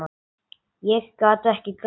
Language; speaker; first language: Icelandic; non-native, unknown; English